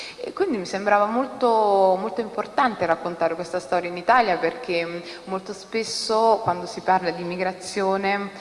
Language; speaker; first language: Italian; early bilingual, other home language; Somali